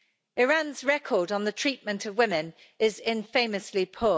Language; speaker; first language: English; native; English